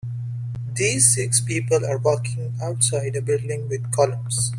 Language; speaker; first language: English; non-native, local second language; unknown